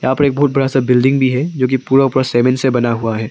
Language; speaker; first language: Hindi; non-native, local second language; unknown